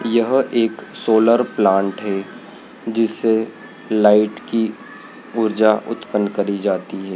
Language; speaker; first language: Hindi; native; Hindi